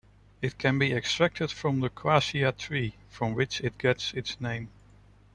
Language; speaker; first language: English; non-native, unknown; Dutch